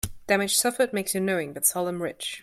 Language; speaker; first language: English; non-native, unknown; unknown